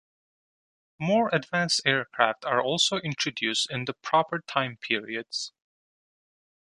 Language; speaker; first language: English; non-native, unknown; Turkish